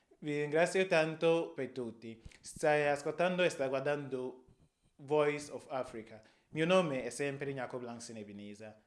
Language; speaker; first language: Italian; non-native, fluent; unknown